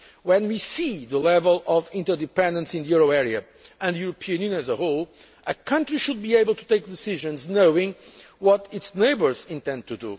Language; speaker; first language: English; non-native, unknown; Portuguese